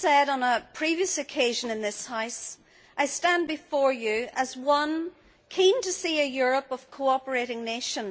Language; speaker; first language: English; native; English